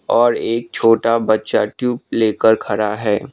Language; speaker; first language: Hindi; non-native, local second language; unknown